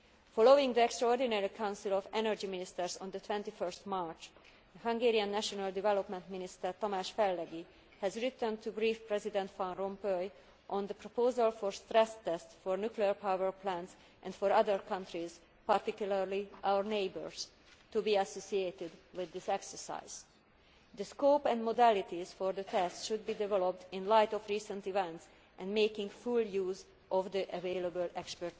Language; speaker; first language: English; non-native, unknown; Hungarian